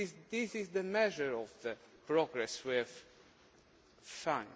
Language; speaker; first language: English; non-native, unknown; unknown